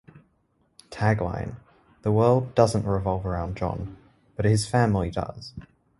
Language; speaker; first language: English; native; English